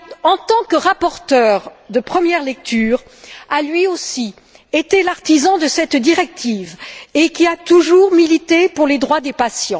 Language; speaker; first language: French; native; French